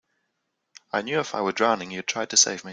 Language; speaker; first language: English; native; English